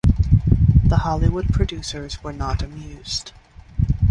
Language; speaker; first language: English; native; English